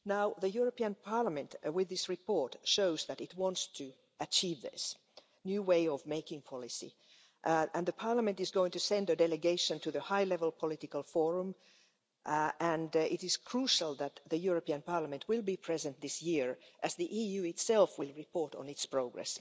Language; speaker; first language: English; non-native, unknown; Finnish